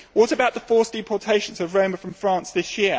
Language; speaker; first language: English; native; English